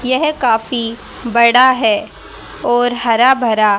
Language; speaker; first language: Hindi; native; Hindi